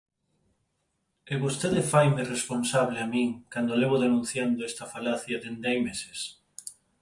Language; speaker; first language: Galician; non-native, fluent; Spanish